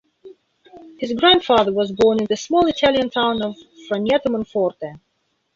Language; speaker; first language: English; non-native, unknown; Belarusian